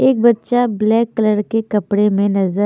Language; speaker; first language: Hindi; native; Hindi